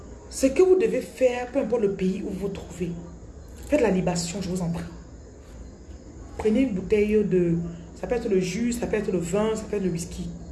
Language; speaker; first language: French; non-native, local second language; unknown